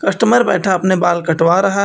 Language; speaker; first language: Hindi; native; Hindi